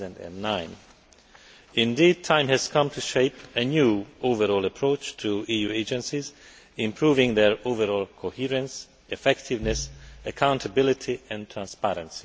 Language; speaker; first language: English; non-native, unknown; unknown